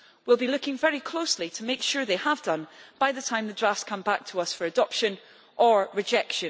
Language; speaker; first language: English; native; English